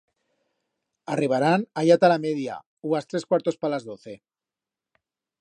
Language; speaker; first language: Aragonese; native; Aragonese